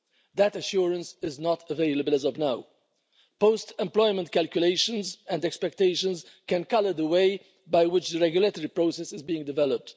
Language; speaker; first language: English; non-native, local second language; Maltese